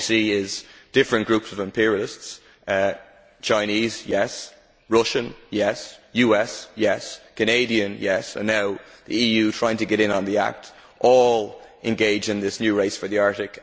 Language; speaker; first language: English; native; English